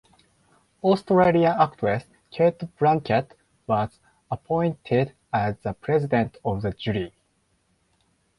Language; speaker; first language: English; non-native, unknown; Japanese